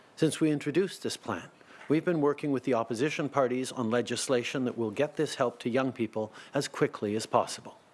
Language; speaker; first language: English; early bilingual, other home language; French